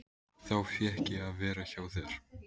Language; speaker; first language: Icelandic; native; Icelandic